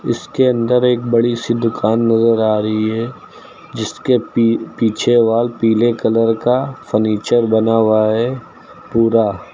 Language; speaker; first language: Hindi; native; Hindi